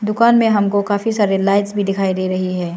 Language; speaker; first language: Hindi; non-native, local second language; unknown